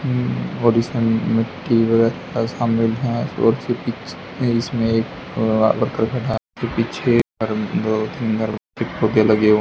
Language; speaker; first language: Hindi; native; Hindi